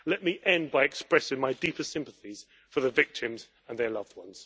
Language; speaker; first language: English; native; English